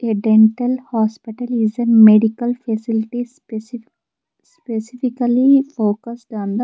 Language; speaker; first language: English; non-native, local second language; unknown